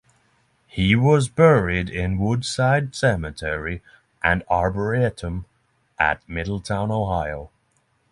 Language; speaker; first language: English; non-native, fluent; Norwegian